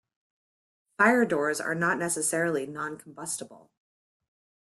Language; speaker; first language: English; native; English